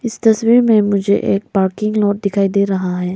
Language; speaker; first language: Hindi; non-native, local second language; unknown